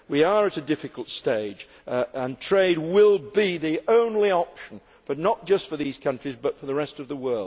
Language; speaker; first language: English; native; English